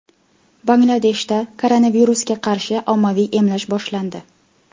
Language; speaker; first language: Uzbek; native; Uzbek